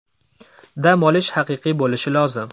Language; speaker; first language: Uzbek; native; Uzbek